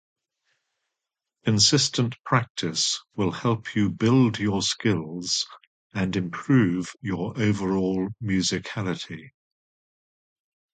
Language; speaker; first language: English; native; English